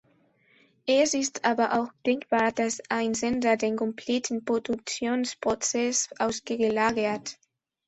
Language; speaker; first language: German; non-native, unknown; Spanish